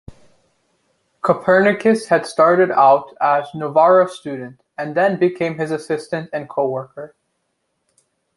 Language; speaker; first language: English; native; English